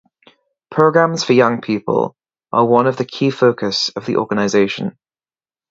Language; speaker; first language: English; native; English